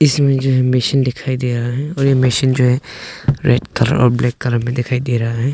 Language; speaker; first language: Hindi; non-native, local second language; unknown